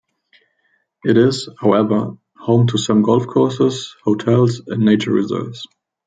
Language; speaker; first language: English; non-native, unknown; German